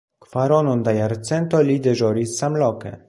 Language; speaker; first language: Esperanto; non-native, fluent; Polish